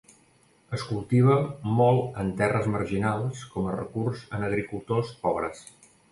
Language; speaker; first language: Catalan; native; Catalan